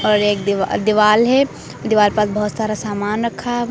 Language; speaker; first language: Hindi; native; Hindi